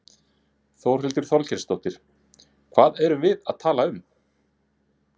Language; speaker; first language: Icelandic; native; Icelandic